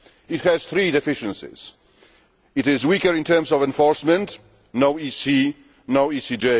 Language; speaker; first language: English; non-native, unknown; Polish